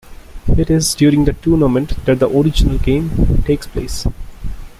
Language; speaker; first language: English; non-native, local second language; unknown